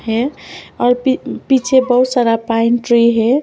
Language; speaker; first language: Hindi; non-native, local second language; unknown